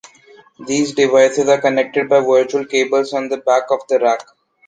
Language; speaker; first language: English; non-native, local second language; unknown